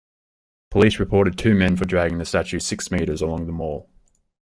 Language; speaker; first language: English; native; English